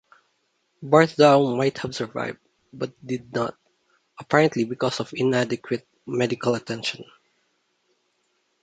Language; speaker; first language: English; non-native, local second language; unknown